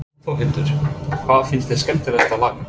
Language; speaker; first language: Icelandic; non-native, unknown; English